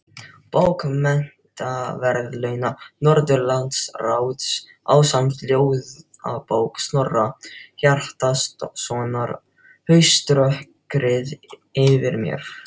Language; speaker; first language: Icelandic; non-native, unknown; Filipino